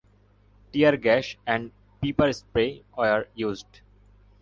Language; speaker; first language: English; non-native, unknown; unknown